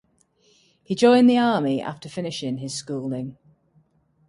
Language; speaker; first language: English; native; English